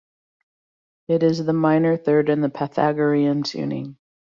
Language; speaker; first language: English; native; English